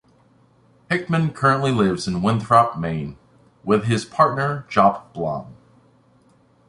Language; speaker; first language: English; native; English